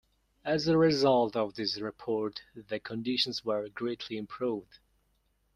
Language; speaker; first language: English; non-native, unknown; Mongolian